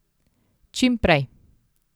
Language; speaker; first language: Slovenian; native; Slovenian